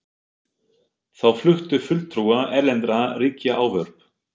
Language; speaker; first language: Icelandic; non-native, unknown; German